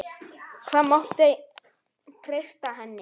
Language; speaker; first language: Icelandic; native; Icelandic